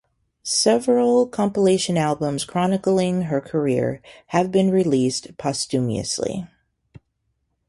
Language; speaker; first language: English; native; English